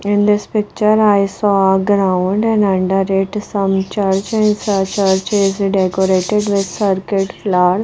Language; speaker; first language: English; non-native, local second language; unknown